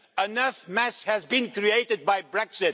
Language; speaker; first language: English; non-native, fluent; Dutch